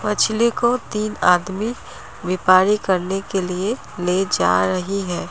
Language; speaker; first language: Hindi; non-native, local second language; Assamese